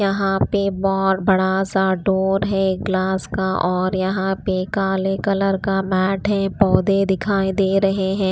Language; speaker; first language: Hindi; non-native, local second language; Punjabi